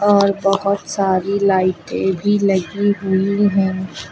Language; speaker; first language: Hindi; native; Hindi